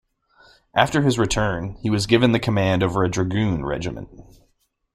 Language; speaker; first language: English; native; English